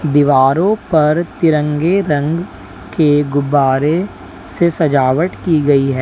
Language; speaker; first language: Hindi; native; Hindi